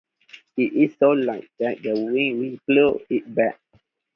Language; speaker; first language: English; non-native, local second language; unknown